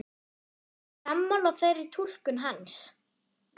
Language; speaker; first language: Icelandic; non-native, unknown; German